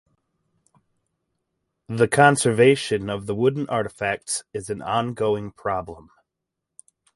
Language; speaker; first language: English; native; English